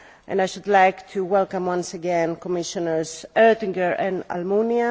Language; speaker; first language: English; non-native, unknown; Greek